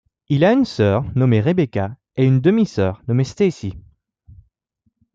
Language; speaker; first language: French; native; French